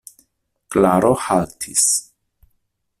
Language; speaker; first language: Esperanto; non-native, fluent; Italian